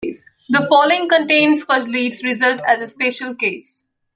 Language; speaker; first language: English; non-native, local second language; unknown